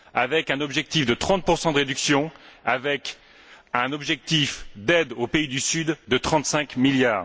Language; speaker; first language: French; native; French